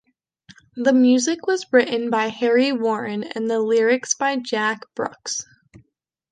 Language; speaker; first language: English; native; English